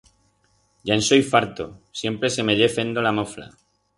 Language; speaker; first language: Aragonese; non-native, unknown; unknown